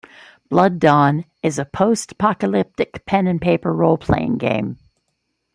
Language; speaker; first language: English; native; English